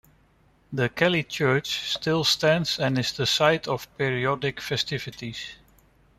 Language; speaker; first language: English; non-native, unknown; Dutch